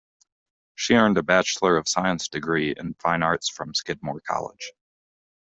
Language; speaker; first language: English; native; English